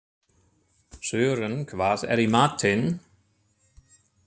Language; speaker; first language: Icelandic; non-native, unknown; German